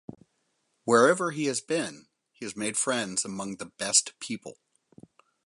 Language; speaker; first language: English; native; English